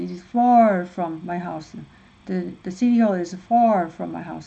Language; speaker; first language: English; non-native, fluent; Korean